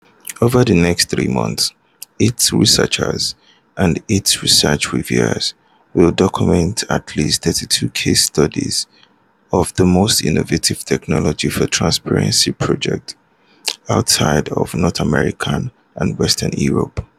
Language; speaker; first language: English; non-native, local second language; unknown